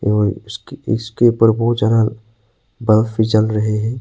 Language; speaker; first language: Hindi; non-native, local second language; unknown